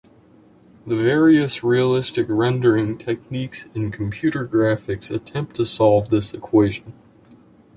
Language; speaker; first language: English; native; English